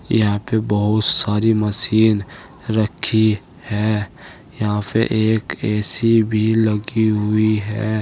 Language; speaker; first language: Hindi; native; Hindi